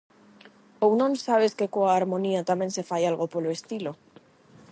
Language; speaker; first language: Galician; non-native, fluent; Spanish